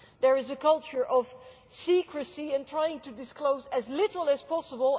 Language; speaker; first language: English; non-native, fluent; Dutch